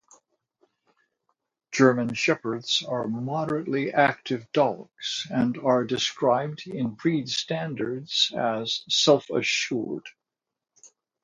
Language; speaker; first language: English; native; English